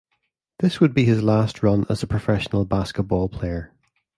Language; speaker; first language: English; native; English